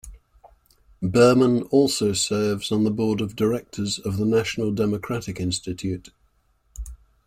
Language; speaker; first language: English; native; English